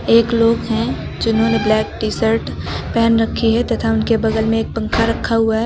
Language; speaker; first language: Hindi; native; Hindi